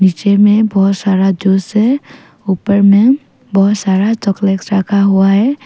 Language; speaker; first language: Hindi; early bilingual, other home language; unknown